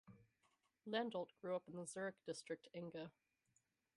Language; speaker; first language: English; native; English